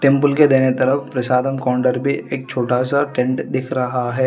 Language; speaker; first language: Hindi; non-native, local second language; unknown